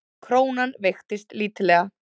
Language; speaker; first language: Icelandic; native; Icelandic